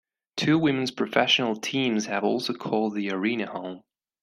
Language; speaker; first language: English; non-native, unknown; Spanish